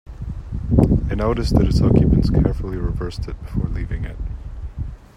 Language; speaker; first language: English; non-native, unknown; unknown